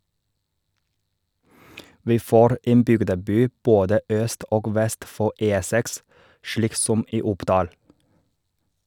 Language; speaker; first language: Norwegian; non-native, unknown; Chinese